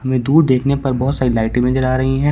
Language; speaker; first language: Hindi; native; Hindi